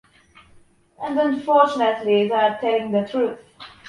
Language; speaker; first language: English; non-native, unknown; Polish